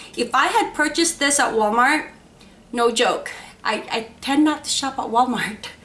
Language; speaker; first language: English; non-native, local second language; Filipino